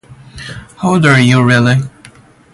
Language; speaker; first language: English; native; English